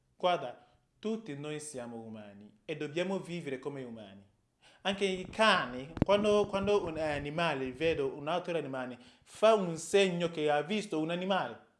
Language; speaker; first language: Italian; non-native, fluent; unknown